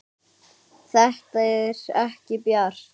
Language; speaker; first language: Icelandic; native; Icelandic